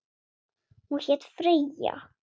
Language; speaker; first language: Icelandic; non-native, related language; Swedish